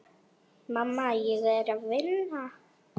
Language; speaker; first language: Icelandic; non-native, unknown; Polish